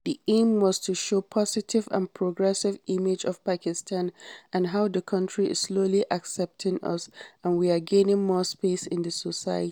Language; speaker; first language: English; non-native, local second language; Hausa